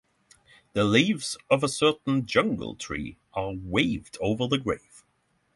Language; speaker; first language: English; non-native, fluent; Norwegian